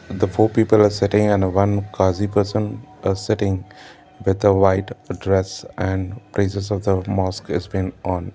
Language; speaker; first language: English; non-native, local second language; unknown